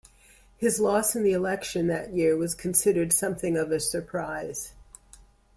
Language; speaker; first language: English; native; English